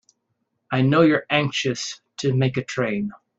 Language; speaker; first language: English; native; English